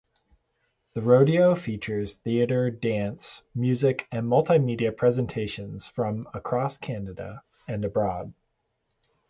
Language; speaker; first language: English; native; English